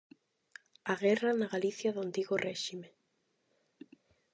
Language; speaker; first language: Galician; non-native, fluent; Spanish